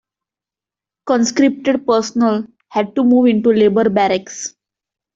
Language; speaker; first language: English; non-native, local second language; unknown